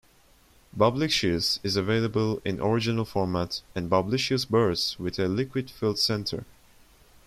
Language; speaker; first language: English; non-native, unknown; Turkish